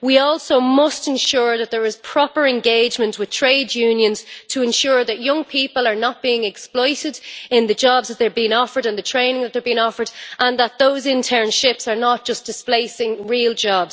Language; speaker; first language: English; native; English